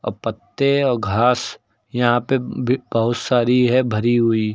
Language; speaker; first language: Hindi; native; Hindi